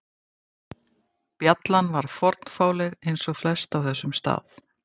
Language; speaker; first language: Icelandic; native; Icelandic